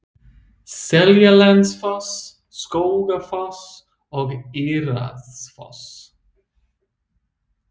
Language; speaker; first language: Icelandic; non-native, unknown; English